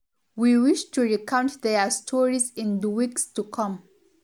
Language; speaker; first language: English; non-native, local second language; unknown